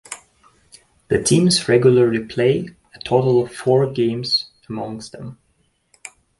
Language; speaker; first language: English; native; English